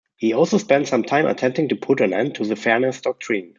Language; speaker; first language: English; non-native, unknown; German